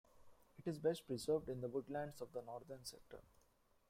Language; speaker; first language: English; non-native, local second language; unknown